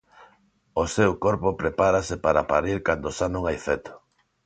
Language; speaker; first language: Galician; non-native, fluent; Spanish